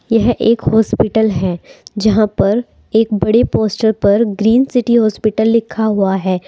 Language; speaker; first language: Hindi; native; Hindi